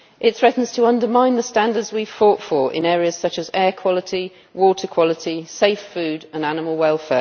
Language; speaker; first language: English; native; English